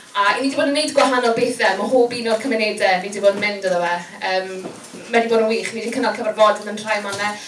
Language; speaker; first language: Welsh; native; Welsh